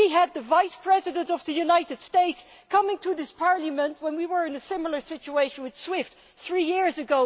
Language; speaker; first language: English; non-native, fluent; Dutch